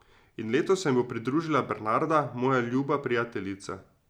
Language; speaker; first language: Slovenian; native; Slovenian